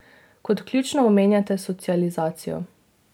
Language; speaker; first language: Slovenian; native; Slovenian